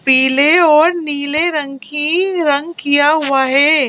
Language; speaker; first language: Hindi; native; Hindi